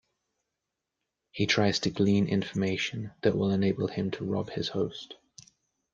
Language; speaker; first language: English; native; English